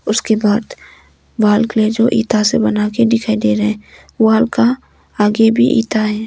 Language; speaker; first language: Hindi; non-native, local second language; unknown